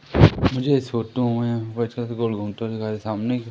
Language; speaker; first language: Hindi; native; Hindi